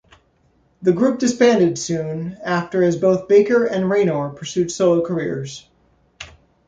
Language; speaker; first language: English; native; English